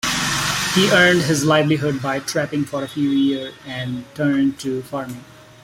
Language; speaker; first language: English; non-native, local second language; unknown